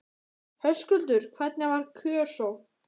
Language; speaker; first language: Icelandic; native; Icelandic